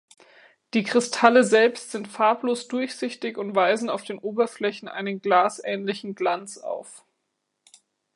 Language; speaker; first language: German; native; German